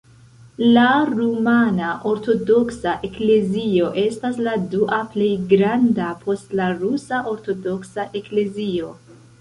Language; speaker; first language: Esperanto; non-native, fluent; Central Kurdish